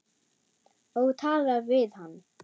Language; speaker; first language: Icelandic; non-native, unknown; German